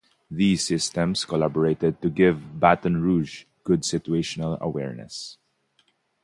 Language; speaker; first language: English; non-native, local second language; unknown